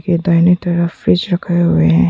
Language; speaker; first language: Hindi; non-native, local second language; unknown